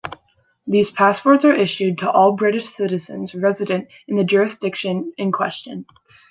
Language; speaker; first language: English; native; English